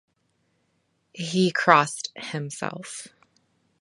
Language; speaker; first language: English; native; English